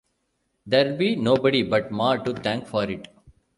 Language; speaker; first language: English; non-native, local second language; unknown